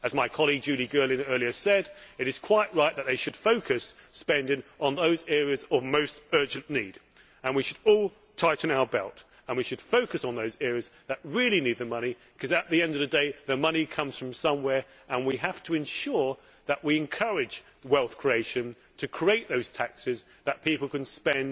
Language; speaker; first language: English; native; English